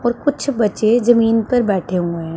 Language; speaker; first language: Hindi; non-native, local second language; Punjabi